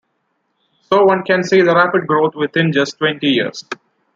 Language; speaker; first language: English; non-native, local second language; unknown